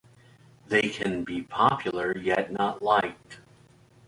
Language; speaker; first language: English; native; English